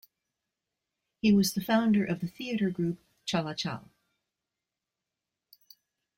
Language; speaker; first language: English; native; English